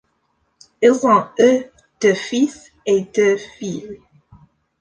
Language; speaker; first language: French; non-native, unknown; English